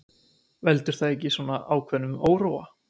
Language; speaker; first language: Icelandic; native; Icelandic